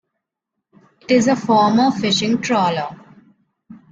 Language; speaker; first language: English; non-native, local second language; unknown